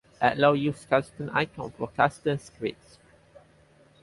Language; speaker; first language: English; non-native, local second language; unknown